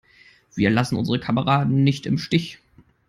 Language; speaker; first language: English; non-native, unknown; German